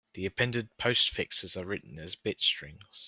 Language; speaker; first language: English; native; English